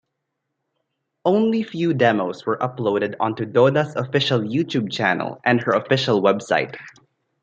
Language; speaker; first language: English; non-native, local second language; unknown